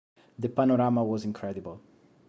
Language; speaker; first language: English; non-native, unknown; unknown